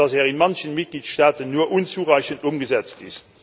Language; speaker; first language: German; non-native, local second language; Luxembourgish